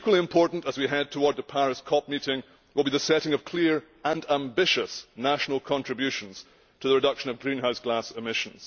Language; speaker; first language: English; native; English